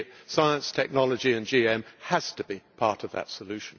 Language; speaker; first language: English; native; English